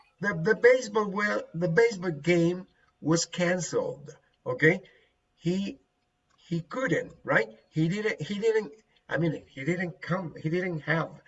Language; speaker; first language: English; non-native, fluent; Spanish